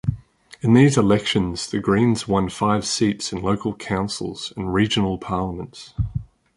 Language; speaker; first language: English; native; English